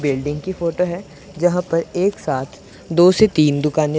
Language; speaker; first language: Hindi; non-native, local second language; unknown